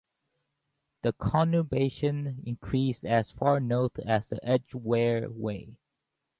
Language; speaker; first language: English; native; English